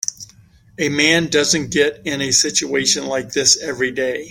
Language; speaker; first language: English; native; English